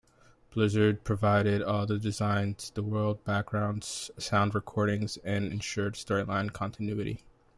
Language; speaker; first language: English; native; English